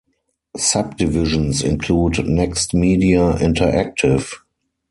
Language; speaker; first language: English; non-native, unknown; German